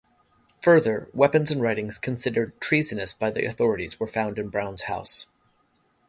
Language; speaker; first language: English; native; English